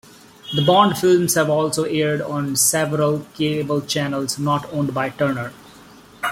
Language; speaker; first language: English; non-native, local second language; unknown